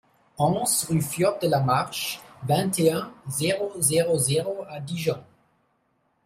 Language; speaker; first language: French; non-native, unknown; German